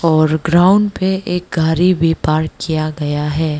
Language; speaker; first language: Hindi; non-native, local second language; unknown